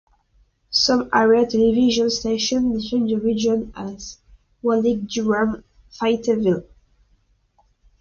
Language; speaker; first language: English; non-native, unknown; French